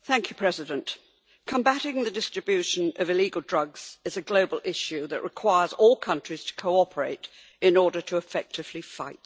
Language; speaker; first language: English; native; English